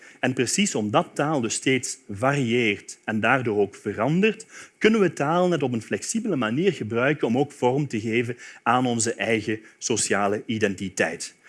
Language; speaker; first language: Dutch; native; Dutch